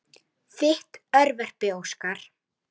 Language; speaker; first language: Icelandic; native; Icelandic